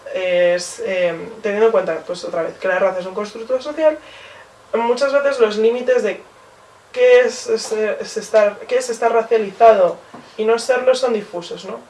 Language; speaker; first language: Spanish; early bilingual, other home language; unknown